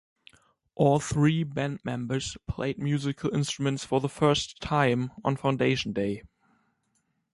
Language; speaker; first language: English; non-native, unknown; German